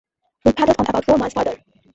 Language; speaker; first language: English; non-native, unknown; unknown